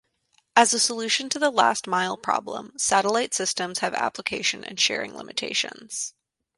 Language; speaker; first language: English; native; English